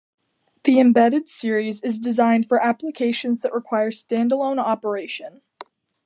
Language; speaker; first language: English; native; English